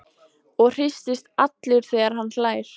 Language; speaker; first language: Icelandic; native; Icelandic